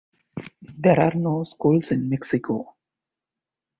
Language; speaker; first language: English; non-native, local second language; Tamil